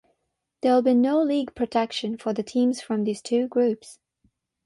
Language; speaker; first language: English; non-native, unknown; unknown